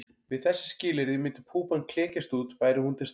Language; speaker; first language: Icelandic; native; Icelandic